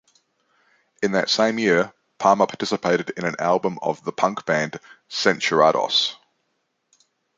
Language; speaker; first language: English; native; English